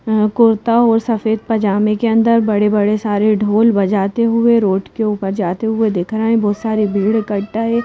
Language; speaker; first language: Hindi; native; Hindi